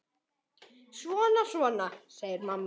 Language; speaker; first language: Icelandic; native; Icelandic